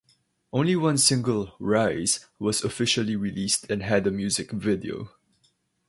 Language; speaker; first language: English; non-native, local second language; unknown